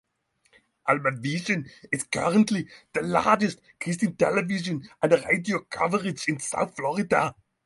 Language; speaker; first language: English; non-native, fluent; Norwegian